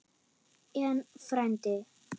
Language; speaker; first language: Icelandic; non-native, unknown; German